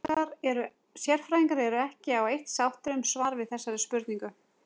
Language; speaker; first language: Icelandic; native; Icelandic